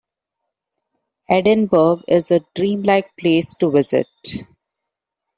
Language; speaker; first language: English; non-native, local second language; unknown